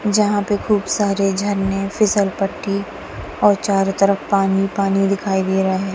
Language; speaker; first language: Hindi; non-native, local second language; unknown